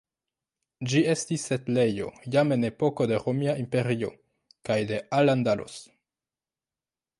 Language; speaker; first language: Esperanto; non-native, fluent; French